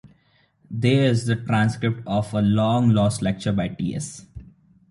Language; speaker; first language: English; non-native, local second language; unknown